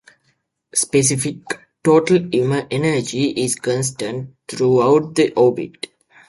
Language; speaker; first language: English; native; English